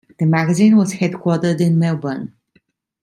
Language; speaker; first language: English; non-native, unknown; Italian